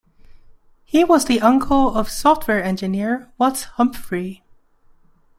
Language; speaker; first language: English; non-native, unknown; Chinese